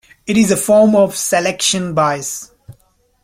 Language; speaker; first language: English; non-native, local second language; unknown